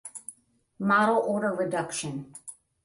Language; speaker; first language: English; native; English